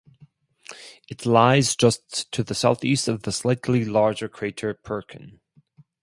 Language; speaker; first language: English; non-native, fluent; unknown